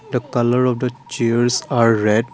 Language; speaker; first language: English; non-native, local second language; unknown